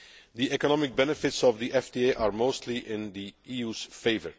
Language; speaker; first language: English; non-native, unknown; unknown